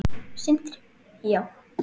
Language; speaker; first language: Icelandic; native; Icelandic